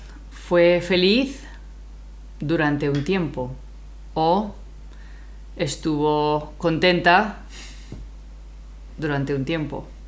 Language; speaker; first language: Spanish; native; Spanish